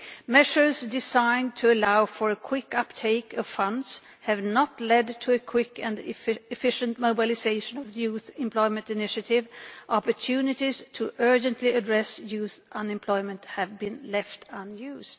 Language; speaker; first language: English; non-native, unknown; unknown